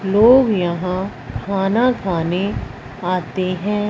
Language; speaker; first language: Hindi; non-native, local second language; Punjabi